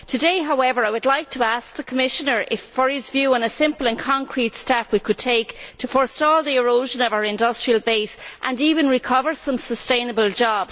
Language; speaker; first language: English; native; English